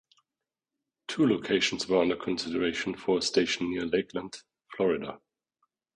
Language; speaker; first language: English; non-native, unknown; German